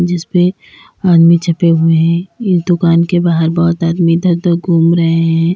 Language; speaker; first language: Hindi; native; Hindi